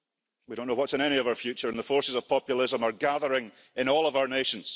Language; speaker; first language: English; early bilingual, heritage; English